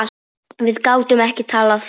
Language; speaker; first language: Icelandic; non-native, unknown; Polish